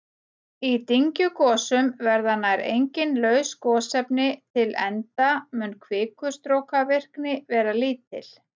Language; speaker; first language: Icelandic; native; Icelandic